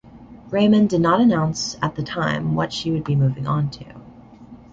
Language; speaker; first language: English; native; English